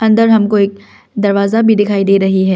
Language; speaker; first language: Hindi; non-native, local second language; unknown